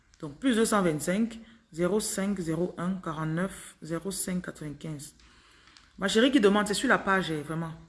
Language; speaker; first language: French; non-native, local second language; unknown